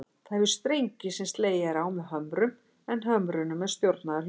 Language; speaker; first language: Icelandic; native; Icelandic